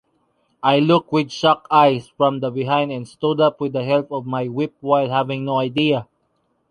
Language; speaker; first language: English; non-native, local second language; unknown